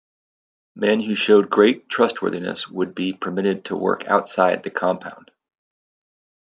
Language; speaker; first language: English; native; English